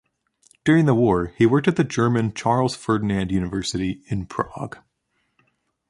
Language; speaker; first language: English; native; English